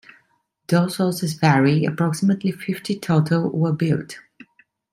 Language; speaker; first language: English; non-native, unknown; Italian